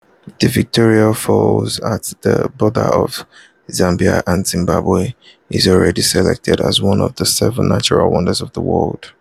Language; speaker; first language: English; non-native, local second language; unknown